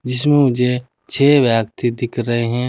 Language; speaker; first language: Hindi; native; Hindi